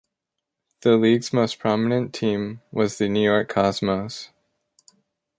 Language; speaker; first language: English; native; English